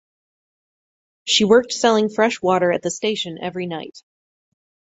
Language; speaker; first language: English; native; English